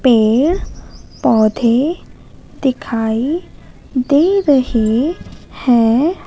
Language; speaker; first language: Hindi; native; Hindi